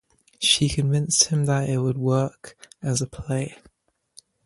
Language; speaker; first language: English; native; English